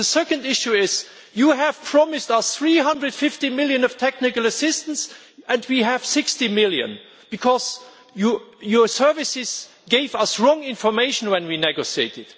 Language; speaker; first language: English; non-native, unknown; German